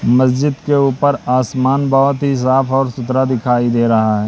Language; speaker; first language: Hindi; native; Hindi